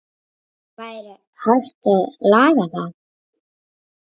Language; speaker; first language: Icelandic; native; Icelandic